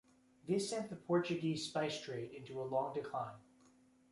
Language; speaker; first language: English; native; English